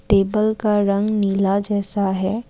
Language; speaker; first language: Hindi; non-native, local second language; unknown